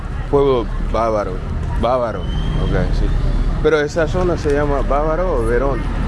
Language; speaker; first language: Spanish; non-native, learner; English